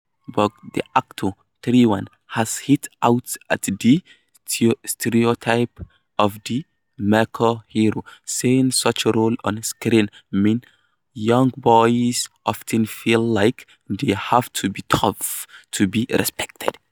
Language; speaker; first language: English; non-native, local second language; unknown